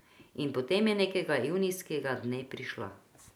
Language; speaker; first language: Slovenian; non-native, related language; Croatian